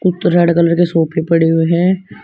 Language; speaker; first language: Hindi; native; Hindi